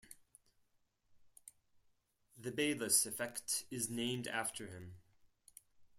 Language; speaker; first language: English; non-native, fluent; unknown